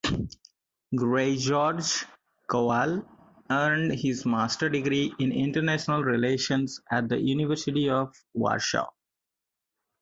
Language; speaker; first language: English; non-native, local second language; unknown